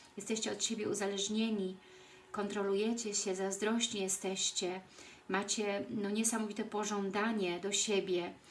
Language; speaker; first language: Polish; early bilingual, heritage; Polish